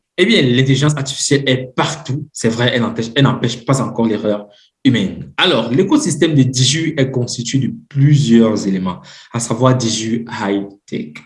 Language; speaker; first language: French; non-native, local second language; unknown